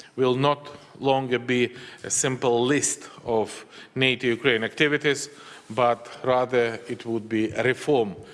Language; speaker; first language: English; non-native, fluent; Ukrainian